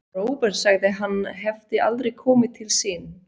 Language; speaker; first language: Icelandic; non-native, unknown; Swiss German